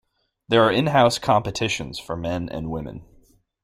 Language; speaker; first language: English; native; English